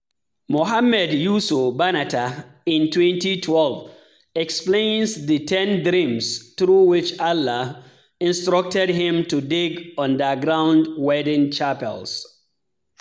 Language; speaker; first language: English; non-native, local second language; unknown